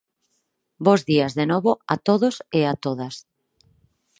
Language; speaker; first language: Galician; non-native, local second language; Spanish